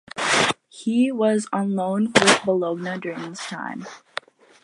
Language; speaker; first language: English; native; English